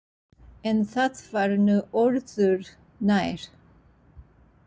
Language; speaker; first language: Icelandic; non-native, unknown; Japanese